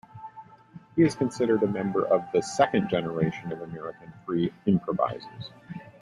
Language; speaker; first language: English; native; English